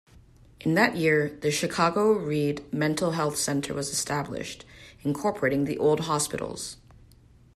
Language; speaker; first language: English; native; English